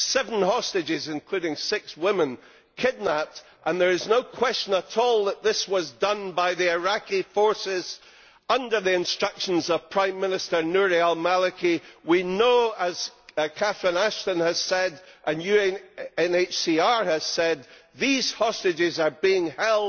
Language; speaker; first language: English; native; English